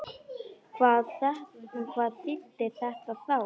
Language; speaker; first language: Icelandic; non-native, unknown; Polish